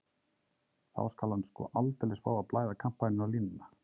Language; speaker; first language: Icelandic; native; Icelandic